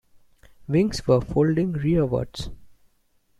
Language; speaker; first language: English; non-native, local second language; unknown